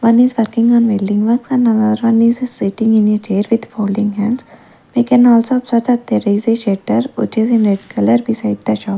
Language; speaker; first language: English; non-native, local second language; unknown